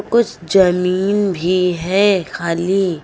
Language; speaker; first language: Hindi; native; Hindi